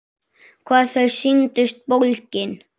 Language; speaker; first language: Icelandic; native; Icelandic